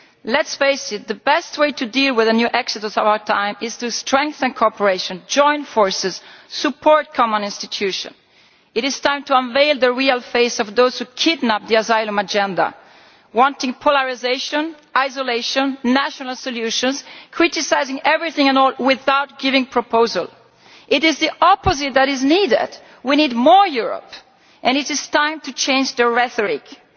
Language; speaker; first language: English; non-native, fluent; Italian